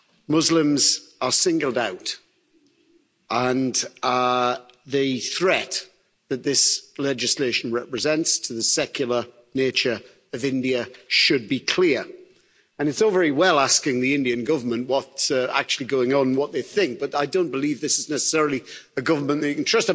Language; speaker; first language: English; native; English